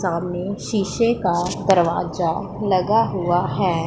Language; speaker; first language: Hindi; non-native, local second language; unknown